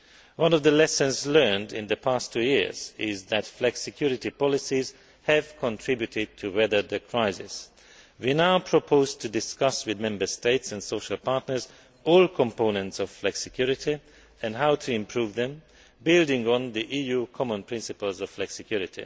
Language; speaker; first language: English; non-native, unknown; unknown